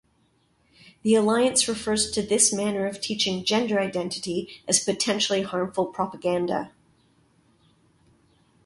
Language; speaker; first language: English; native; English